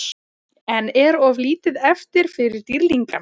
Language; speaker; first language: Icelandic; native; Icelandic